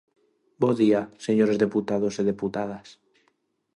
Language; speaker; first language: Galician; non-native, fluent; Spanish